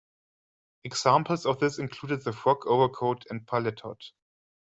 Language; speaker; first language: English; non-native, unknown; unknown